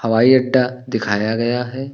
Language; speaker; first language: Hindi; native; Hindi